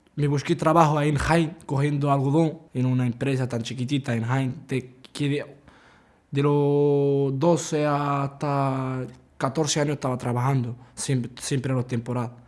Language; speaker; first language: Spanish; early bilingual, other home language; Arabic